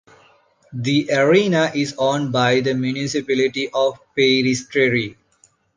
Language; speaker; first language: English; non-native, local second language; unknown